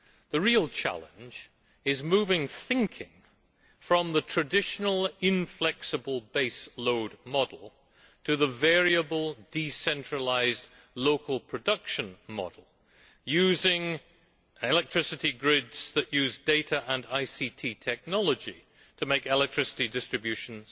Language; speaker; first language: English; native; English